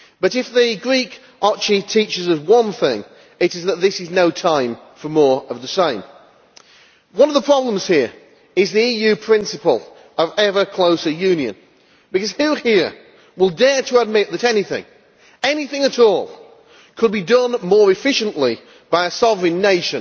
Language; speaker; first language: English; native; English